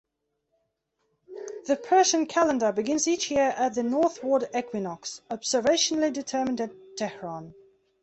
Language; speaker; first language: English; non-native, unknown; Belarusian